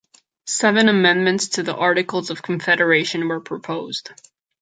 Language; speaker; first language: English; non-native, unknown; Catalan